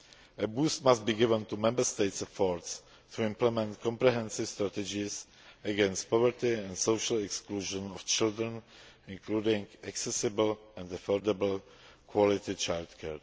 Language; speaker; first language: English; non-native, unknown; Czech